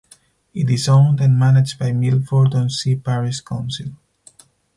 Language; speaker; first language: English; non-native, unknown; Spanish